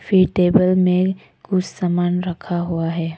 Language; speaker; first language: Hindi; non-native, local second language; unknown